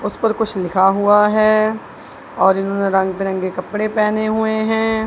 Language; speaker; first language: Hindi; non-native, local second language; Punjabi